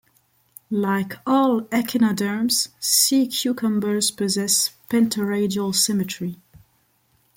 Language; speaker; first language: English; non-native, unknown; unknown